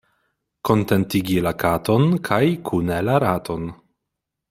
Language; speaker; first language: Esperanto; non-native, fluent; Polish